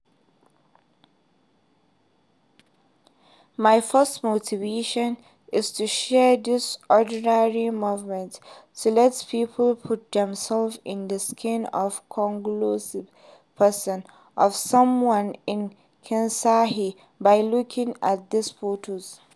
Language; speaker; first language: English; non-native, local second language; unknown